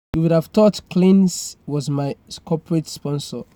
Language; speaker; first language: English; non-native, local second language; Yoruba